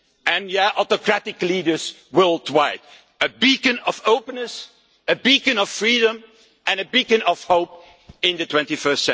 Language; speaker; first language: English; non-native, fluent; Dutch